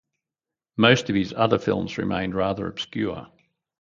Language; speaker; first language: English; native; English